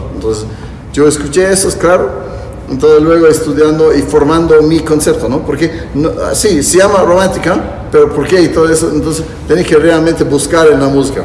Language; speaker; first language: Spanish; non-native, fluent; English